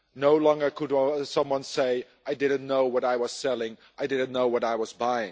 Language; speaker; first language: English; non-native, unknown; Dutch